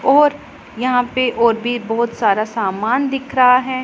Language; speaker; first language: Hindi; non-native, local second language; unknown